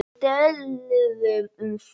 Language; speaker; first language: Icelandic; non-native, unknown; Polish